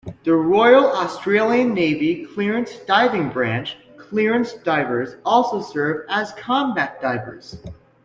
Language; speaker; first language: English; native; English